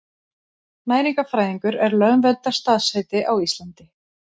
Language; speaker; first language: Icelandic; native; Icelandic